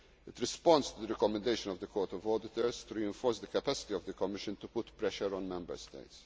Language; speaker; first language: English; non-native, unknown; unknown